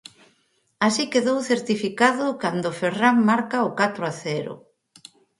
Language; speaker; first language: Galician; native; Galician